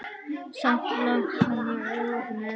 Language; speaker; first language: Icelandic; native; Icelandic